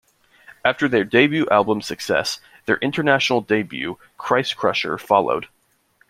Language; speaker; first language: English; native; English